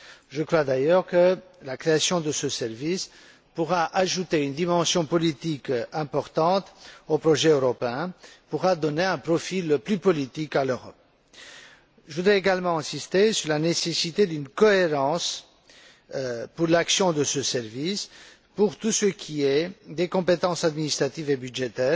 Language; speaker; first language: French; non-native, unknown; Romanian